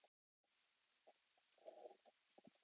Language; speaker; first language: Icelandic; native; Icelandic